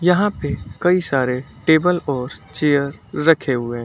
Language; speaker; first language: Hindi; native; Hindi